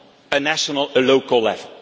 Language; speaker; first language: English; non-native, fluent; Dutch